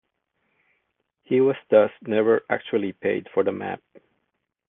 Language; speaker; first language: English; non-native, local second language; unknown